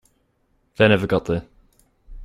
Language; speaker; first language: English; native; English